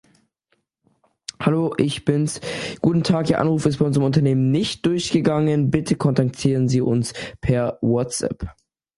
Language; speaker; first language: English; native; English